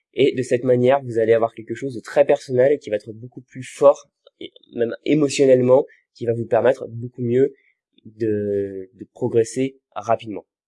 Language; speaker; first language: French; native; French